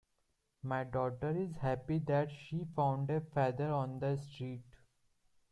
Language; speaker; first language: English; non-native, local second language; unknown